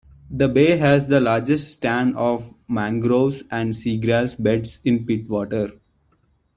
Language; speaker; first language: English; non-native, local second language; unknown